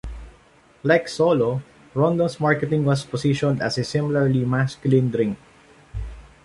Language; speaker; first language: English; non-native, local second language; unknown